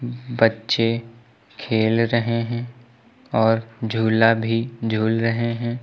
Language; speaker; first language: Hindi; native; Hindi